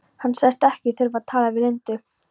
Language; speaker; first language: Icelandic; non-native, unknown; Polish